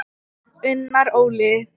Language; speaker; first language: Icelandic; non-native, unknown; Thai